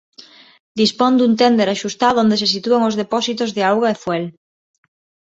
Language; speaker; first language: Galician; non-native, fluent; Spanish